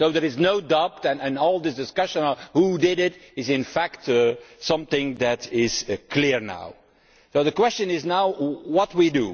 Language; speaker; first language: English; non-native, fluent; Dutch